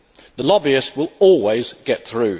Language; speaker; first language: English; native; English